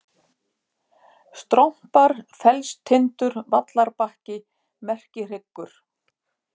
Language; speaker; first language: Icelandic; native; Icelandic